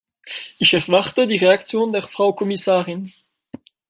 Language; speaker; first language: German; non-native, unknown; French